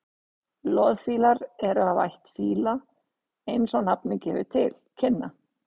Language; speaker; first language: Icelandic; native; Icelandic